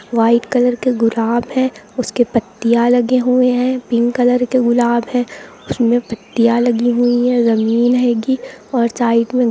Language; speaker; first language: Hindi; native; Hindi